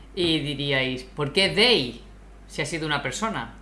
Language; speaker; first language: Spanish; native; Spanish